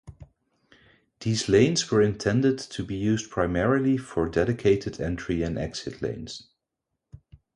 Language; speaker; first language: English; non-native, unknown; Dutch